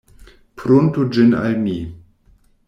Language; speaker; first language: Esperanto; non-native, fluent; German